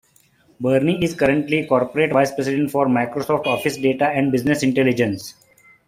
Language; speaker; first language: English; non-native, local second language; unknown